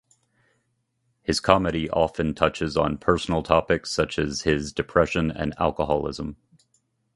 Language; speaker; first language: English; native; English